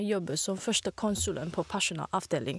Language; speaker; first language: Norwegian; non-native, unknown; Chinese